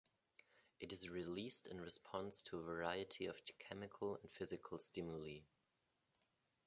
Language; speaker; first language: English; non-native, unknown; German